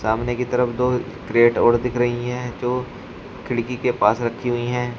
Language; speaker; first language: Hindi; native; Hindi